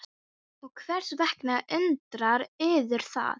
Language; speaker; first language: Icelandic; non-native, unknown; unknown